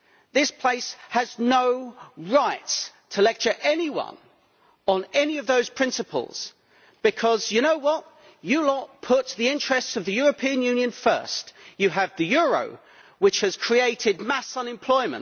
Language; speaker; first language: English; native; English